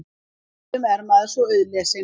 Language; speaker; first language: Icelandic; native; Icelandic